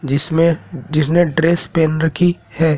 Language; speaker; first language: Hindi; native; Hindi